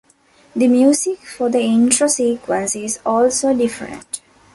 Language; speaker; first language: English; non-native, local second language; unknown